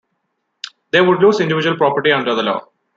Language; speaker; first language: English; non-native, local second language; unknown